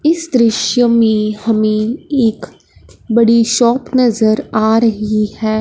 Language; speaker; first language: Hindi; non-native, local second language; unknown